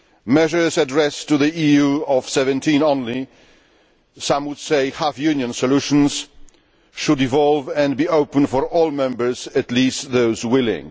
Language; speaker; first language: English; non-native, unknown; Polish